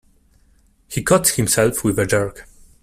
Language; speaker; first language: English; non-native, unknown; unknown